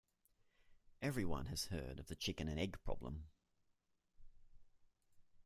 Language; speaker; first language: English; native; English